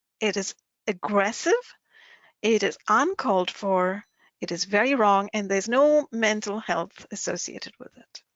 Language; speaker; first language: English; non-native, local second language; Tamil